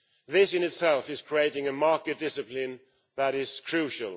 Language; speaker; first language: English; non-native, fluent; Swedish